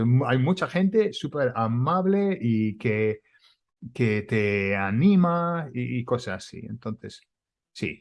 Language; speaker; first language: Spanish; non-native, fluent; English